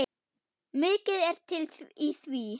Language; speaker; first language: Icelandic; non-native, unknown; German